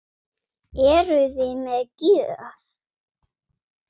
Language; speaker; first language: Icelandic; non-native, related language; Swedish